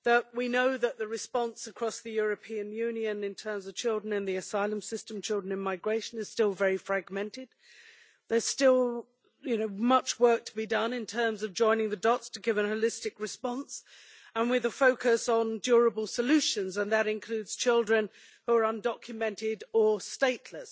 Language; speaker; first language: English; native; English